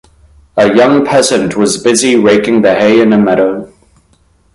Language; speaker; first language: English; native; English